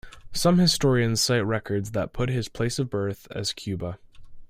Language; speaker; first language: English; native; English